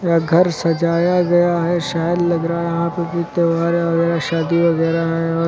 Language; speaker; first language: Hindi; native; Hindi